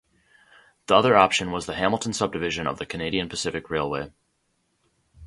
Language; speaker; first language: English; native; English